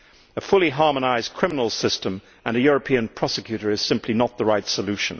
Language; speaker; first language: English; native; English